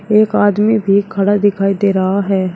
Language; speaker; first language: Hindi; native; Hindi